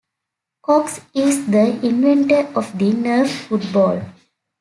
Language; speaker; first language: English; native; English